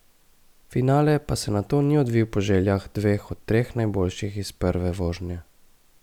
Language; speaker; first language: Slovenian; native; Slovenian